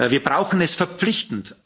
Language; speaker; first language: German; native; German